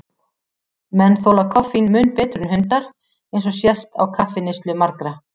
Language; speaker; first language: Icelandic; native; Icelandic